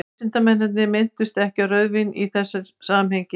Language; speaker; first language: Icelandic; native; Icelandic